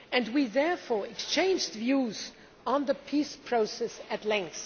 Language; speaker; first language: English; non-native, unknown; German